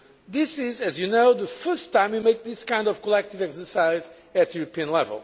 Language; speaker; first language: English; non-native, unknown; Portuguese